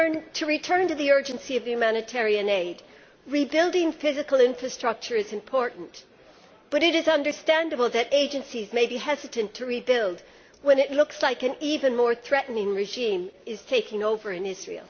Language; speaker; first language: English; native; English